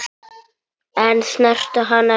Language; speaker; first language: Icelandic; non-native, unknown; Polish